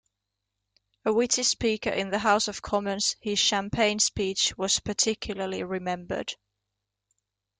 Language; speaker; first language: English; native; English